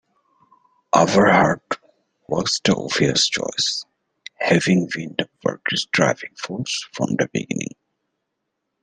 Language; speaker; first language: English; native; English